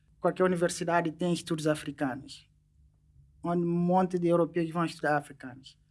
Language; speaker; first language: Portuguese; non-native, local second language; Upper Guinea Crioulo